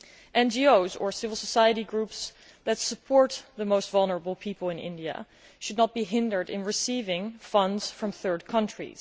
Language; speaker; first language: English; non-native, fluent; Dutch